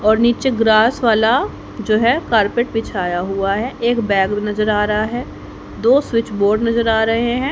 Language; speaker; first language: Hindi; native; Hindi